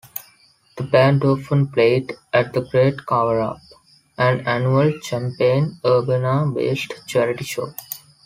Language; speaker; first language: English; non-native, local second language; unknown